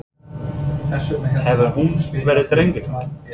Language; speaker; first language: Icelandic; non-native, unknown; English